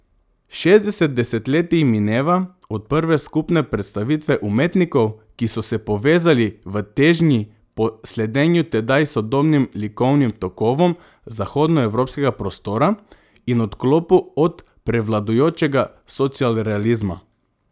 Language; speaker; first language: Slovenian; non-native, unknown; Macedonian